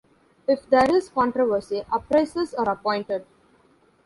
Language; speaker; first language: English; non-native, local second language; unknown